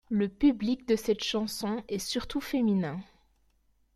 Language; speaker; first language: French; native; French